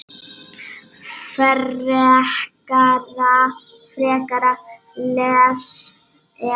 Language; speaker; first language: Icelandic; native; Icelandic